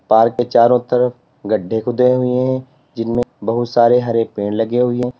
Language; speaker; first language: Hindi; native; Hindi